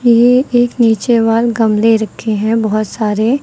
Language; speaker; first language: Hindi; native; Hindi